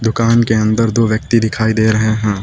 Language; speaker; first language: Hindi; native; Hindi